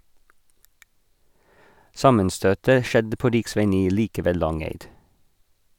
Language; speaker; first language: Norwegian; non-native, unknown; English